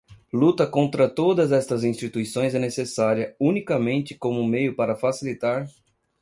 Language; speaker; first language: Portuguese; native; Portuguese